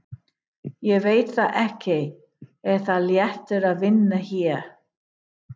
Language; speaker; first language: Icelandic; non-native, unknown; English